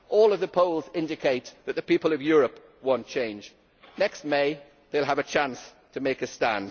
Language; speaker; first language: English; native; English